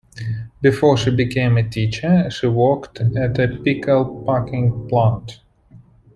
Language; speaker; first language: English; non-native, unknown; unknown